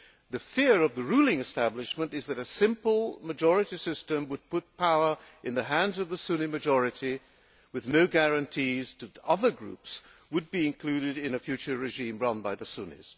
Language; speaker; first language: English; non-native, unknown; Hungarian